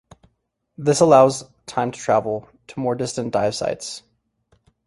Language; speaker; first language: English; native; English